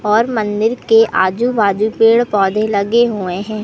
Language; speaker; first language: Hindi; native; Hindi